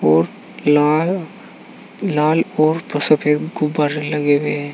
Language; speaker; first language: Hindi; native; Hindi